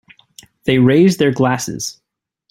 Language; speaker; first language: English; native; English